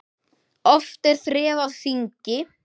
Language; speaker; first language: Icelandic; native; Icelandic